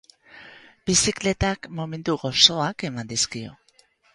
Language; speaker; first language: Basque; native; Basque